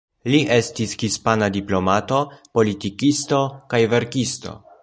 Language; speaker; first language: Esperanto; non-native, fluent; Polish